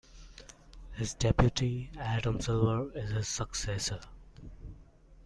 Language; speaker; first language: English; non-native, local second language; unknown